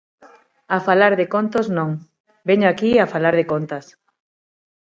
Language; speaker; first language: Galician; non-native, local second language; Spanish